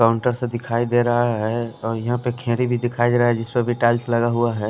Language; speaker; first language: Hindi; non-native, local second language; Bhojpuri